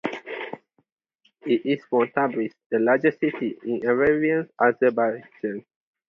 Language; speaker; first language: English; non-native, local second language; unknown